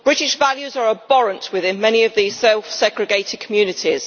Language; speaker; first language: English; native; English